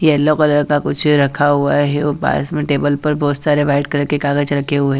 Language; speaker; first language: Hindi; native; Hindi